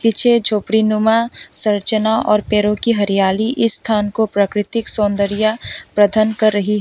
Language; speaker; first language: Hindi; non-native, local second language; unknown